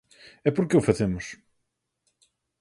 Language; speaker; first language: Galician; native; Galician